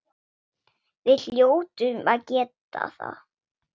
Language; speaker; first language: Icelandic; non-native, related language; Swedish